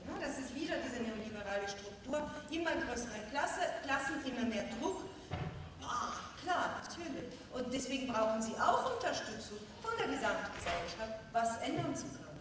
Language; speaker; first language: German; non-native, fluent; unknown